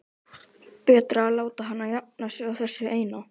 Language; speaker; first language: Icelandic; native; Icelandic